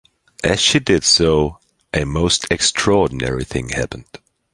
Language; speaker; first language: English; non-native, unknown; German